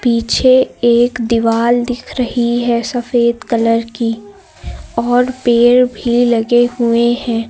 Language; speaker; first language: Hindi; native; Hindi